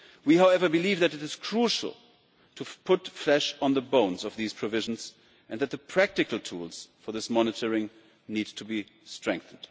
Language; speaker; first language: English; non-native, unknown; German